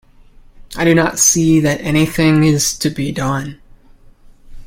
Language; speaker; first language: English; native; English